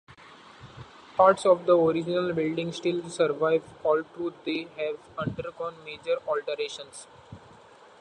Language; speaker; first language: English; non-native, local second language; Marathi